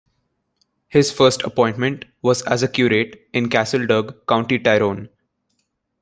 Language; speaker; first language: English; non-native, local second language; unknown